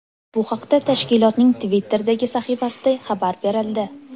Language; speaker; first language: Uzbek; native; Uzbek